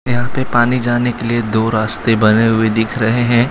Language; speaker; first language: Hindi; non-native, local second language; Gujarati